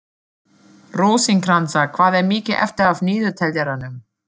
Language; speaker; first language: Icelandic; non-native, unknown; German